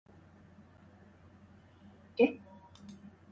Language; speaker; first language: English; non-native, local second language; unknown